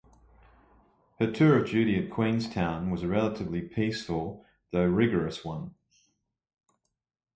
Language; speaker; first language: English; native; English